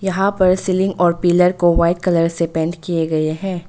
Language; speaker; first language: Hindi; non-native, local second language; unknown